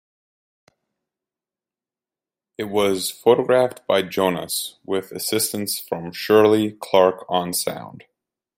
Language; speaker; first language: English; native; English